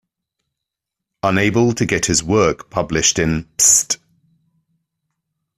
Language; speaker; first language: English; native; English